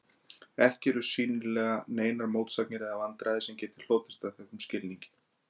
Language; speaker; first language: Icelandic; native; Icelandic